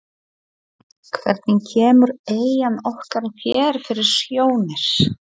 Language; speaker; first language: Icelandic; non-native, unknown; Polish